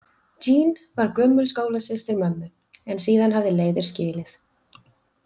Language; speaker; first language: Icelandic; native; Icelandic